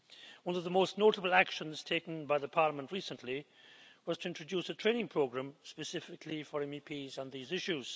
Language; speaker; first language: English; native; English